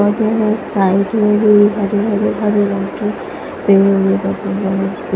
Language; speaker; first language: Hindi; non-native, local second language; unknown